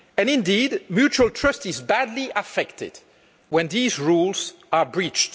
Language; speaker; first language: English; non-native, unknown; French